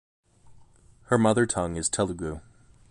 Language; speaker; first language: English; native; English